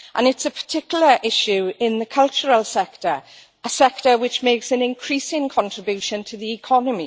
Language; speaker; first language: English; native; English